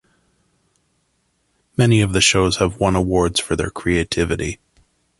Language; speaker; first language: English; native; English